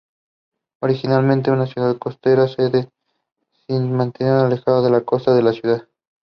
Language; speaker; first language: English; non-native, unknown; Spanish